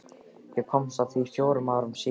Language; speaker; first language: Icelandic; native; Icelandic